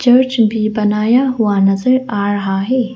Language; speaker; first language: Hindi; non-native, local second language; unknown